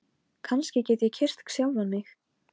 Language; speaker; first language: Icelandic; non-native, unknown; Polish